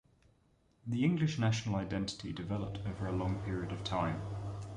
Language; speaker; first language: English; native; English